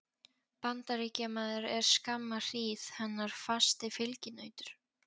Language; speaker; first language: Icelandic; non-native, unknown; Polish